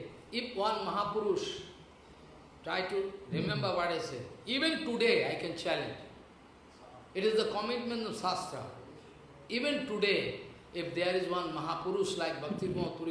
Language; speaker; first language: English; non-native, local second language; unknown